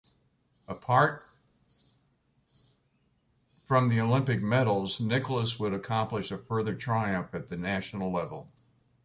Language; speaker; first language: English; native; English